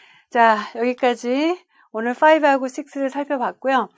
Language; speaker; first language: Korean; native; Korean